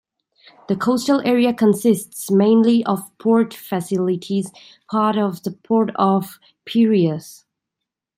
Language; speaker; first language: English; native; English